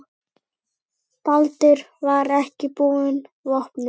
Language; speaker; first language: Icelandic; native; Icelandic